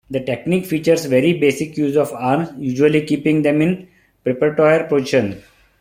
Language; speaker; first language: English; non-native, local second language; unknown